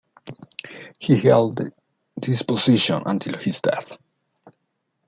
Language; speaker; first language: English; non-native, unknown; Spanish